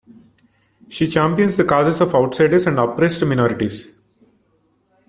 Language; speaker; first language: English; non-native, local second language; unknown